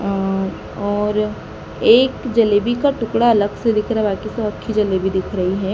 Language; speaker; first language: Hindi; native; Hindi